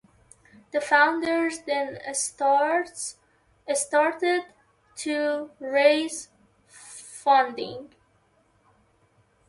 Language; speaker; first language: English; native; English